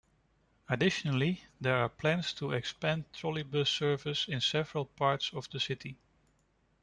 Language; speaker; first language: English; non-native, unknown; Dutch